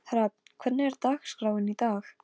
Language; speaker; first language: Icelandic; non-native, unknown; Polish